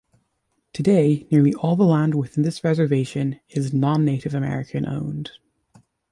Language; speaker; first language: English; native; English